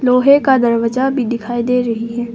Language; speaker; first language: Hindi; non-native, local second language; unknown